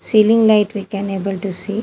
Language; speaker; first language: English; non-native, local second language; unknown